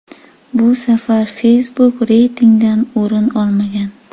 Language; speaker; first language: Uzbek; native; Uzbek